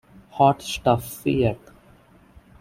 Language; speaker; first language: English; non-native, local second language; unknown